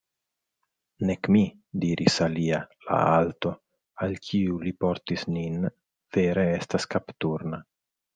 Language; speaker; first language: Esperanto; non-native, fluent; Italian